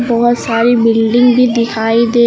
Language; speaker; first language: Hindi; native; Hindi